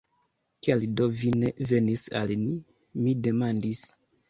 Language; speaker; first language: Esperanto; non-native, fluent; Kinyarwanda